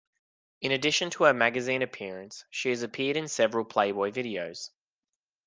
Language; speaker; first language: English; native; English